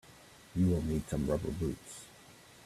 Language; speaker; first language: English; native; English